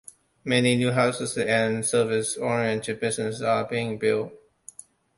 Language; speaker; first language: English; non-native, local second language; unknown